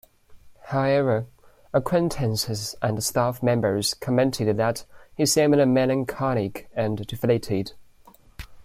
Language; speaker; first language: English; non-native, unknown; Chinese